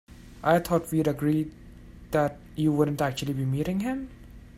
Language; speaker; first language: English; non-native, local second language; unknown